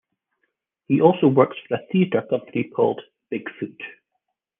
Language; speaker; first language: English; native; English